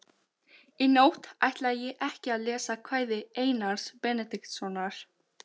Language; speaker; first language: Icelandic; non-native, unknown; Albanian